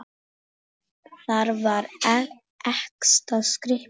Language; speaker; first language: Icelandic; non-native, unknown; Polish